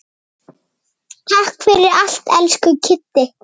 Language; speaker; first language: Icelandic; native; Icelandic